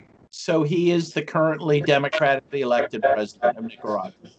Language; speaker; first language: English; native; English